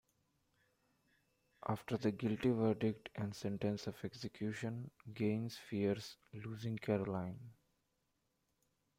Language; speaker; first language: English; non-native, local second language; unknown